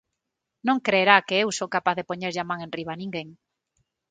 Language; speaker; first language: Galician; non-native, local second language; Spanish